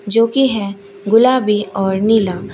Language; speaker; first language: Hindi; native; Hindi